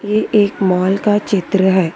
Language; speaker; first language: Hindi; non-native, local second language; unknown